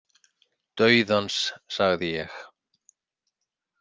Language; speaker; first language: Icelandic; native; Icelandic